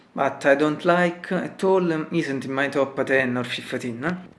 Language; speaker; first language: English; non-native, learner; Italian